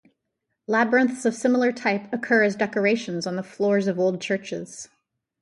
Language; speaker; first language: English; native; English